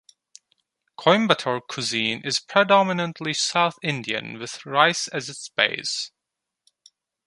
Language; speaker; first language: English; non-native, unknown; Turkish